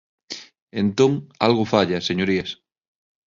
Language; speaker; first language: Galician; non-native, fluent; Spanish